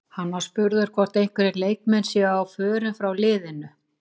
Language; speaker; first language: Icelandic; native; Icelandic